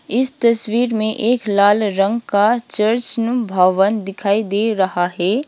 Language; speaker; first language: Hindi; non-native, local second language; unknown